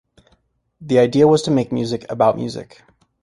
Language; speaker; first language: English; native; English